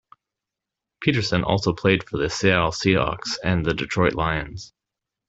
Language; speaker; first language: English; native; English